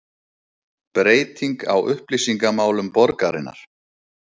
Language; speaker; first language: Icelandic; native; Icelandic